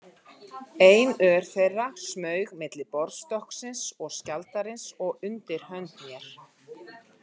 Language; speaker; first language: Icelandic; native; Icelandic